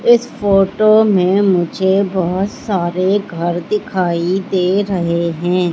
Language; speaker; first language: Hindi; native; Hindi